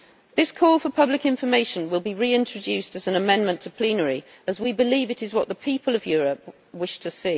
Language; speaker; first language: English; native; English